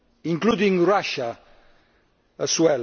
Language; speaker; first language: English; non-native, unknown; Romanian